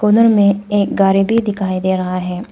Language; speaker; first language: Hindi; non-native, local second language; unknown